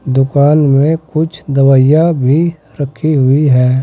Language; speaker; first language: Hindi; native; Hindi